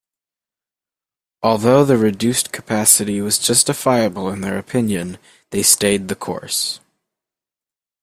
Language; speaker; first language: English; native; English